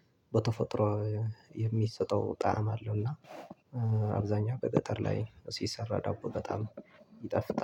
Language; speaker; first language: Amharic; non-native, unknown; Tigrinya